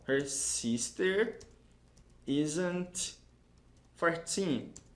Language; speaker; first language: English; non-native, fluent; Portuguese